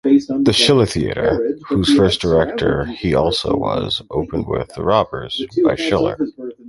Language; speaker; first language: English; native; English